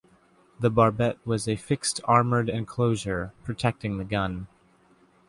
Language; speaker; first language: English; native; English